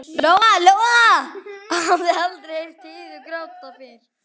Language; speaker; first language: Icelandic; native; Icelandic